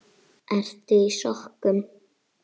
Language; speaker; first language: Icelandic; native; Icelandic